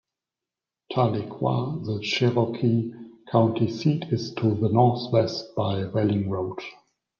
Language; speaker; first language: English; non-native, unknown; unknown